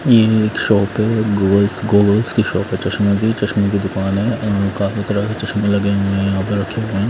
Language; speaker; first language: Hindi; non-native, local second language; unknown